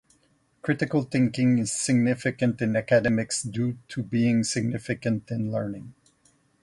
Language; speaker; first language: English; non-native, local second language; French